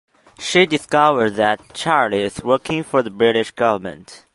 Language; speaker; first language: English; non-native, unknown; Chinese